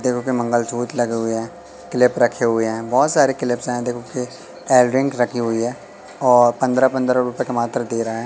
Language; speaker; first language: Hindi; native; Hindi